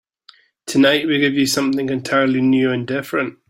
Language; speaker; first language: English; native; English